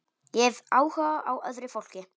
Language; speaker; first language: Icelandic; non-native, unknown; Polish